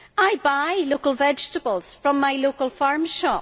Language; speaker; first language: English; native; English